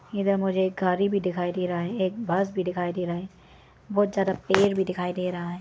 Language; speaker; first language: Hindi; early bilingual, other home language; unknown